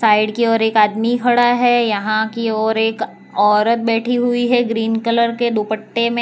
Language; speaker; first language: Hindi; non-native, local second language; Gujarati